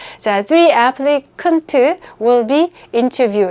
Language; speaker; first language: English; non-native, fluent; Korean